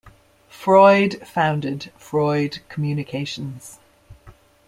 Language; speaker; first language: English; native; English